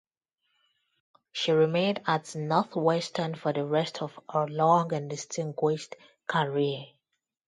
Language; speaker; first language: English; non-native, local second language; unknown